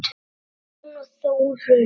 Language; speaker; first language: Icelandic; native; Icelandic